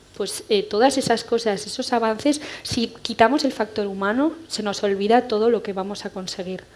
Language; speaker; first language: Spanish; early bilingual, other home language; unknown